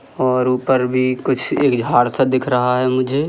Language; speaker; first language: Hindi; native; Hindi